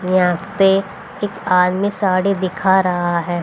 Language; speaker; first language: Hindi; native; Hindi